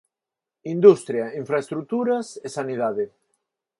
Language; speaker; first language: Galician; non-native, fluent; Spanish